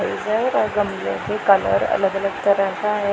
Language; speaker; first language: Hindi; non-native, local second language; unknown